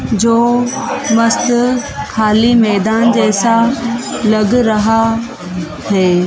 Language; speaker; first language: Hindi; native; Hindi